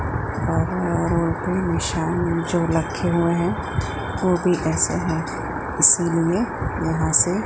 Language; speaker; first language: Hindi; non-native, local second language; Gujarati